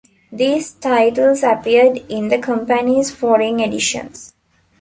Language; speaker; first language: English; non-native, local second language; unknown